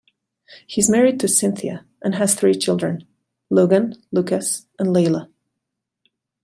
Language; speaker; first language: English; non-native, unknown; Catalan